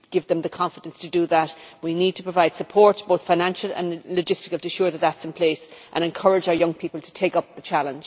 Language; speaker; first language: English; native; English